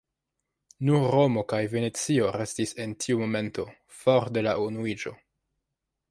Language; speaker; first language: Esperanto; non-native, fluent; French